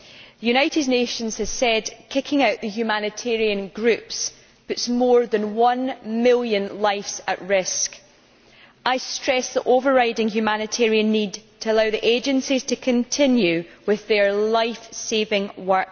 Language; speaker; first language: English; native; English